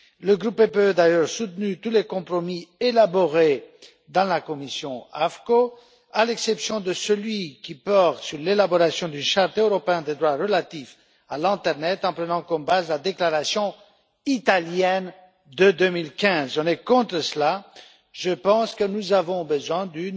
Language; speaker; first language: French; non-native, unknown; Romanian